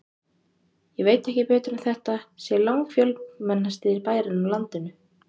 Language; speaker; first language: Icelandic; native; Icelandic